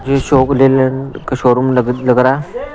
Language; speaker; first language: Hindi; non-native, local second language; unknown